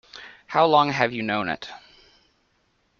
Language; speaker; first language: English; native; English